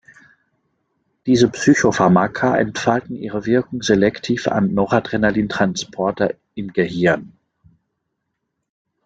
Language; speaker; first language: German; non-native, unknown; French